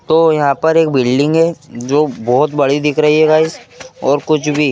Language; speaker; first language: Hindi; native; Hindi